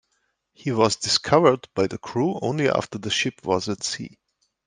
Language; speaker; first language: English; non-native, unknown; German